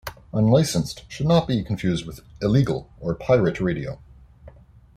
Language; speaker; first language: English; native; English